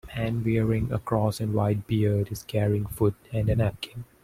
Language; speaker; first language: English; non-native, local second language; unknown